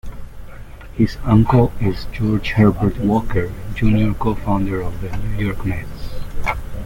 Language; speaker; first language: English; non-native, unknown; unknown